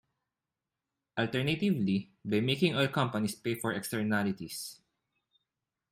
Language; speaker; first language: English; non-native, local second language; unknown